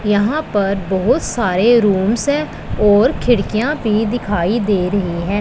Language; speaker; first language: Hindi; non-native, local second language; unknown